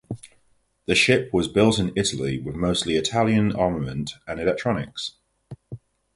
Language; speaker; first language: English; native; English